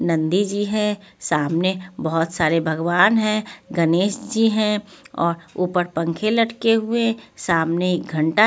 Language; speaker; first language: Hindi; non-native, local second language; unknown